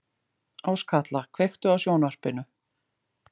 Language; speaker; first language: Icelandic; native; Icelandic